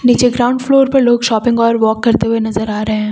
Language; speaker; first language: Hindi; native; Hindi